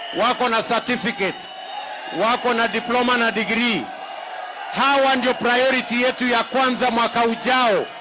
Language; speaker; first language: Swahili; non-native, local second language; Kikuyu